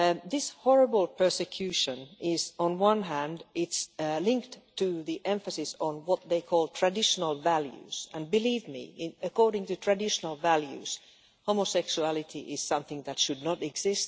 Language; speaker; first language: English; non-native, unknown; Finnish